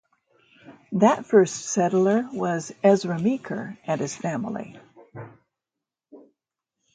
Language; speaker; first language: English; native; English